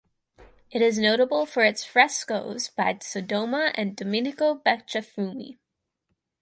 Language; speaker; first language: English; native; English